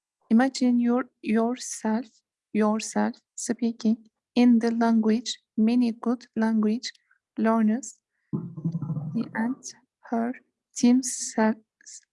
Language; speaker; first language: English; non-native, learner; Turkish